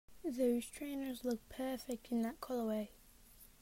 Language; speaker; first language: English; native; English